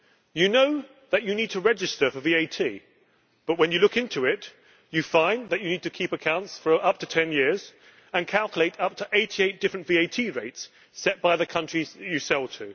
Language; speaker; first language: English; native; English